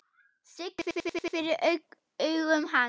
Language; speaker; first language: Icelandic; non-native, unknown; German